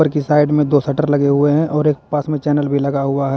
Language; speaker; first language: Hindi; native; Hindi